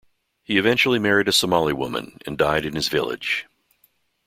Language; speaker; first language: English; native; English